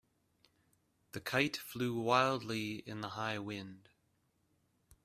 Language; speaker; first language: English; native; English